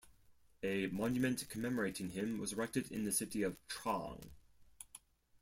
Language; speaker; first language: English; non-native, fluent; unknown